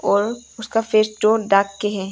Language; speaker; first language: Hindi; non-native, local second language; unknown